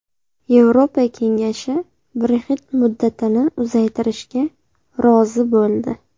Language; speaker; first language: Uzbek; native; Uzbek